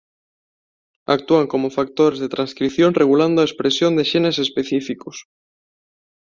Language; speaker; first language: Galician; non-native, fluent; Spanish